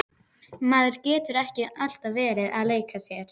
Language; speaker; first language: Icelandic; native; Icelandic